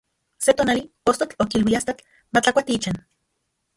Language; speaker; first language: Central Puebla Nahuatl; non-native, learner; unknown